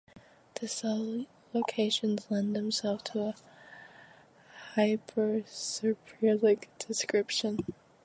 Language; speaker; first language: English; native; English